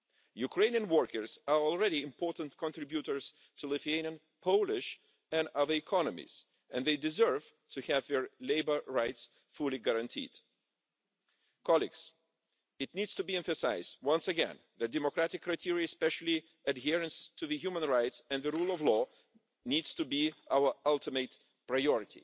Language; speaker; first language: English; non-native, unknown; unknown